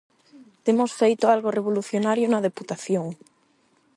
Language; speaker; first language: Galician; non-native, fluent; Spanish